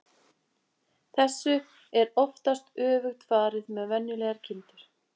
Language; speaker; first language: Icelandic; native; Icelandic